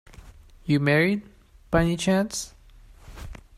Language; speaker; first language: English; non-native, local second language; Cantonese